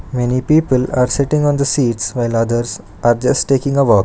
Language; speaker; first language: English; non-native, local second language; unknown